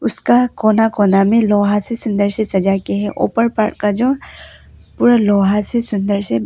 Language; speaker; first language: Hindi; non-native, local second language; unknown